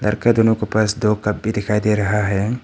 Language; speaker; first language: Hindi; non-native, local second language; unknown